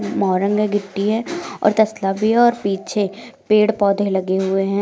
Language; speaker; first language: Hindi; native; Hindi